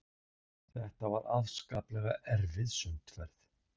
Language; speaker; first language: Icelandic; native; Icelandic